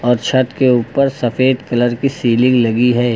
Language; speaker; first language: Hindi; native; Hindi